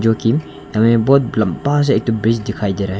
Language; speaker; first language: Hindi; non-native, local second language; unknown